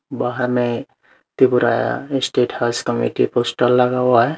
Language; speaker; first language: Hindi; non-native, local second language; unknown